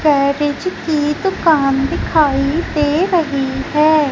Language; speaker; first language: Hindi; native; Hindi